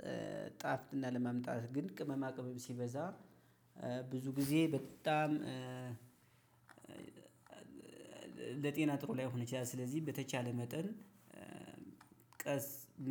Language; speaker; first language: Amharic; native; Amharic